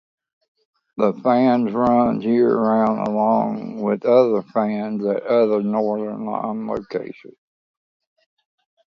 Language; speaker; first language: English; native; English